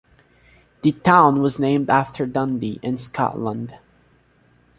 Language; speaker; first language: English; non-native, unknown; Portuguese